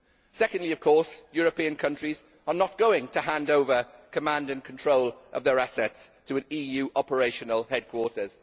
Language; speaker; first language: English; native; English